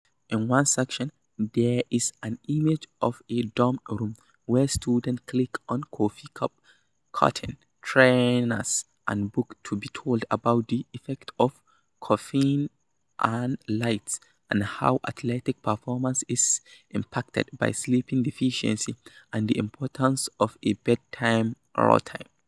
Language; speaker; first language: English; non-native, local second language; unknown